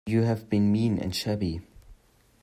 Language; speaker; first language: English; non-native, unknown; German